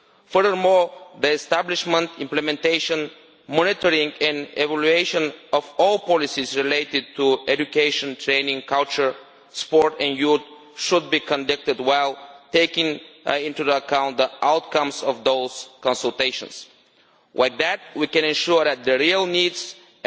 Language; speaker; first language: English; non-native, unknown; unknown